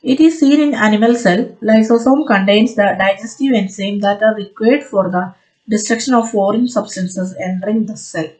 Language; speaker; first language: English; non-native, local second language; Malayalam